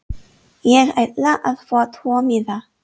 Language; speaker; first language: Icelandic; non-native, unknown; English